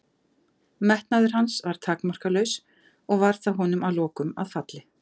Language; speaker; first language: Icelandic; native; Icelandic